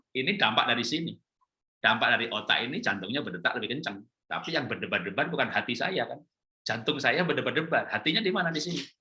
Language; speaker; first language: Indonesian; non-native, local second language; Javanese